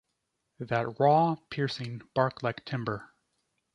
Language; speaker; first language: English; native; English